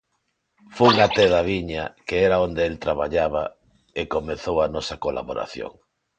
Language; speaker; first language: Galician; non-native, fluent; Spanish